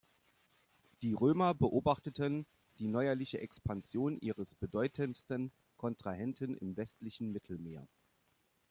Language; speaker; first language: German; native; German